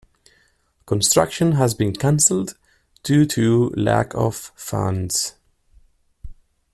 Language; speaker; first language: English; non-native, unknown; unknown